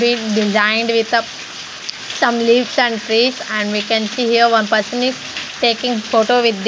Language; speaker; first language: English; non-native, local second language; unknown